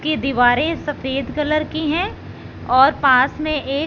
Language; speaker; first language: Hindi; non-native, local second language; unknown